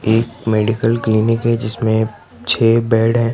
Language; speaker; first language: Hindi; native; Hindi